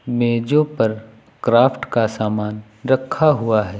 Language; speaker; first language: Hindi; native; Hindi